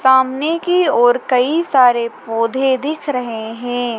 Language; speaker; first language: Hindi; native; Hindi